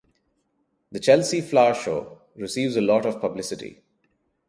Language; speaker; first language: English; non-native, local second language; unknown